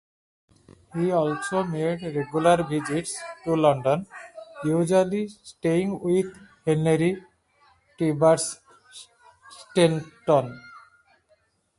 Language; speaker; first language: English; non-native, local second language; Odia